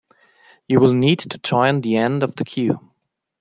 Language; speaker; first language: English; non-native, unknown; German